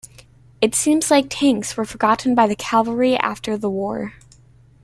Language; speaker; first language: English; native; English